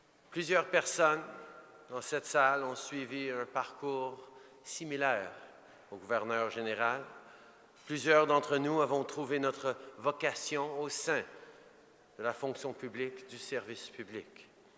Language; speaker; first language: French; early bilingual, heritage; French